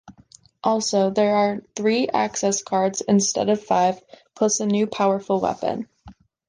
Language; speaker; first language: English; native; English